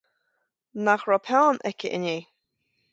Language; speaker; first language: Irish; native; Irish